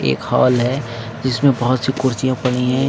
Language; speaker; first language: Hindi; native; Hindi